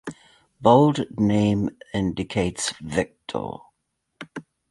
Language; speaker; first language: English; native; English